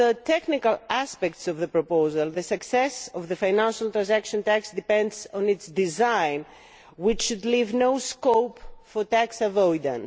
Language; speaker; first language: English; non-native, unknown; Greek